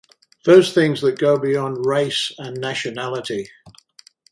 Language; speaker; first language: English; native; English